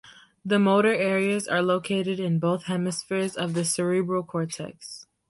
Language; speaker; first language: English; native; English